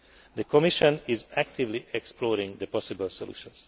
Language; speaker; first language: English; non-native, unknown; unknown